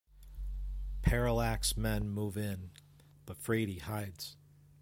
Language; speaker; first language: English; native; English